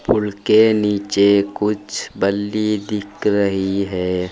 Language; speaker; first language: Hindi; native; Hindi